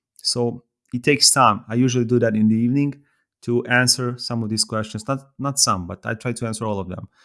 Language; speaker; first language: English; non-native, fluent; Serbian